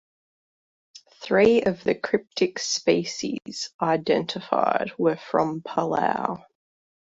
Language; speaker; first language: English; native; English